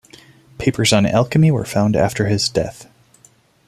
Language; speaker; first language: English; non-native, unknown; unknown